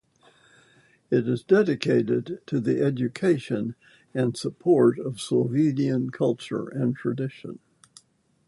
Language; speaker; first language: English; native; English